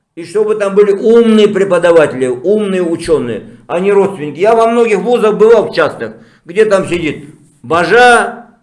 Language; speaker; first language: Russian; non-native, local second language; Kazakh